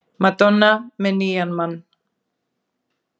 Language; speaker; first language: Icelandic; native; Icelandic